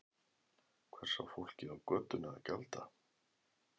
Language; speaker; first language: Icelandic; native; Icelandic